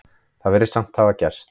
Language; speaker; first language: Icelandic; native; Icelandic